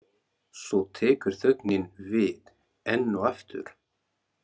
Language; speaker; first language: Icelandic; non-native, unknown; Arabic